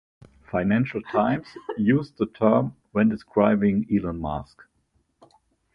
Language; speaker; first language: English; non-native, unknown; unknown